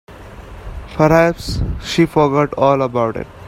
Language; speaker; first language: English; non-native, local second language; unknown